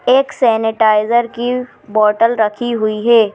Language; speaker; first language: Hindi; native; Hindi